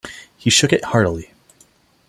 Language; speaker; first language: English; non-native, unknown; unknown